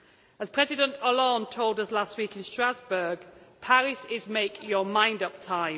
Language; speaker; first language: English; native; English